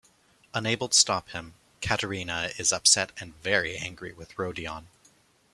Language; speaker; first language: English; native; English